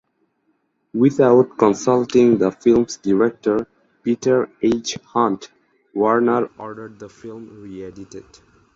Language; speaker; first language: English; native; English